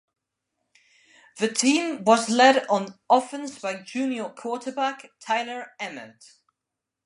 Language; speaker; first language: English; non-native, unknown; Spanish